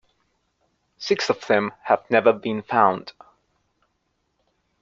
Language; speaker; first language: English; non-native, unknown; Spanish